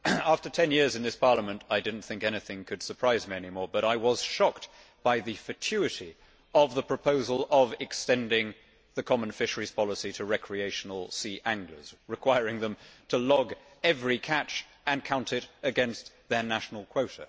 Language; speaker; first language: English; native; English